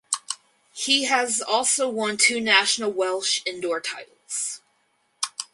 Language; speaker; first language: English; native; English